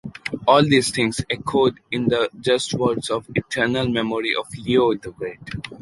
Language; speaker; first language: English; non-native, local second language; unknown